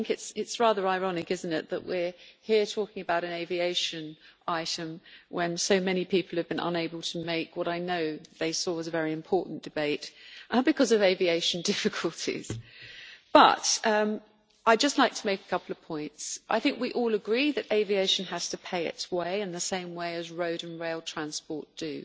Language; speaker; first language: English; native; English